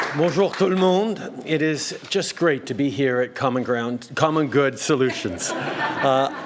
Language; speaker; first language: English; native; English